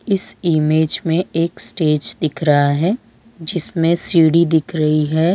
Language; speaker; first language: Hindi; non-native, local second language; Gujarati